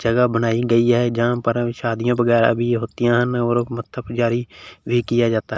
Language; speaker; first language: Hindi; non-native, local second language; Punjabi